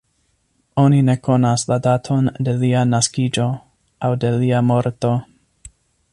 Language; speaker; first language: Esperanto; non-native, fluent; English